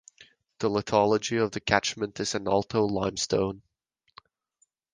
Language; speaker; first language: English; native; English